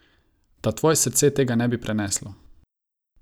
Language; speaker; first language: Slovenian; non-native, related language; Croatian